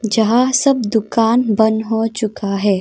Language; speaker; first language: Hindi; non-native, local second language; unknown